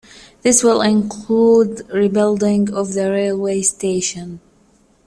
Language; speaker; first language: English; native; English